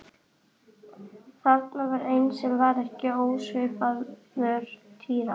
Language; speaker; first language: Icelandic; native; Icelandic